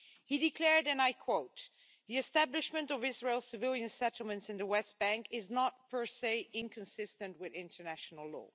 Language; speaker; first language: English; non-native, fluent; Dutch